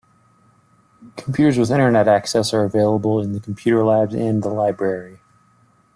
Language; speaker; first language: English; native; English